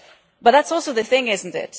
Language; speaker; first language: English; non-native, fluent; German